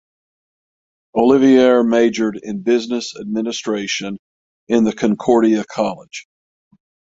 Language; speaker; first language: English; native; English